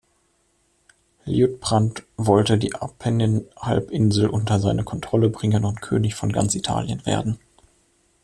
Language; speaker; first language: German; native; German